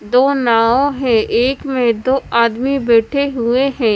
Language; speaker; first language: Hindi; non-native, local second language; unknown